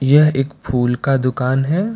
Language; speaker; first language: Hindi; non-native, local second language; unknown